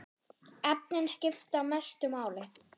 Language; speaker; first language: Icelandic; non-native, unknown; German